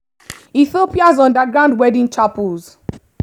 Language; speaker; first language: English; non-native, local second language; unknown